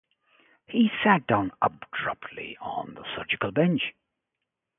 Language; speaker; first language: English; non-native, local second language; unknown